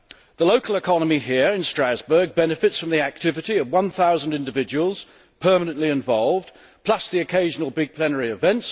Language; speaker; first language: English; native; English